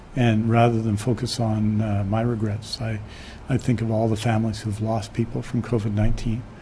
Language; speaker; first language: English; native; English